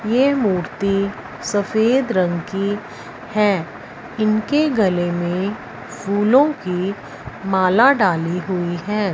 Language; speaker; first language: Hindi; non-native, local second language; Punjabi